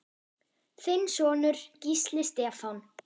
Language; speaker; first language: Icelandic; non-native, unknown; German